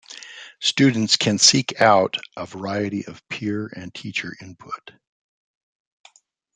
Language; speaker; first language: English; native; English